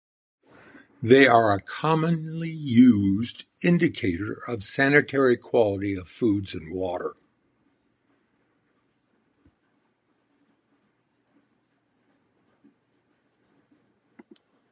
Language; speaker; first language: English; native; English